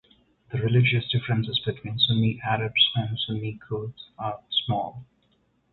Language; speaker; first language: English; non-native, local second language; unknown